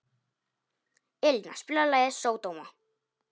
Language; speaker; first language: Icelandic; non-native, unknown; Polish